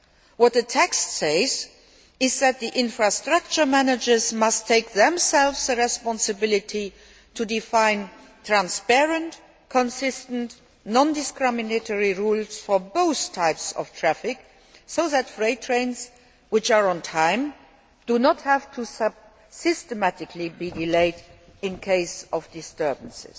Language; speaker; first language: English; non-native, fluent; Luxembourgish